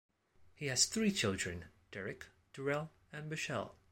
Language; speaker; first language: English; non-native, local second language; Cantonese